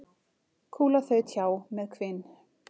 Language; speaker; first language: Icelandic; native; Icelandic